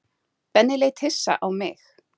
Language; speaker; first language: Icelandic; native; Icelandic